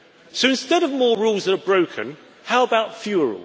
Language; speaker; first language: English; native; English